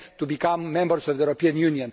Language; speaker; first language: English; non-native, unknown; Romanian